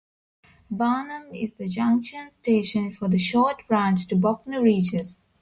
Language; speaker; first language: English; non-native, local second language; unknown